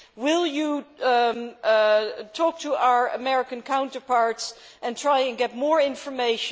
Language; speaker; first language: English; non-native, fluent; Dutch